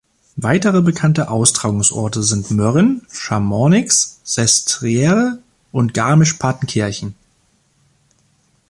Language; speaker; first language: German; native; German